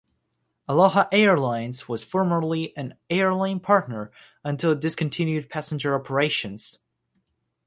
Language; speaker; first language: English; non-native, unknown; Russian